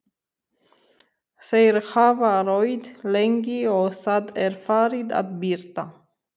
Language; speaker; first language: Icelandic; non-native, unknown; Romanian